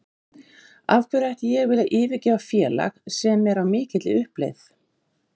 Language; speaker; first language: Icelandic; native; Icelandic